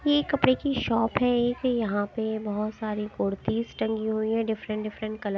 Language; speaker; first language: Hindi; native; Hindi